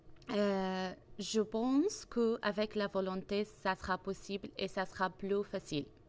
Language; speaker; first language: French; non-native, learner; Arabic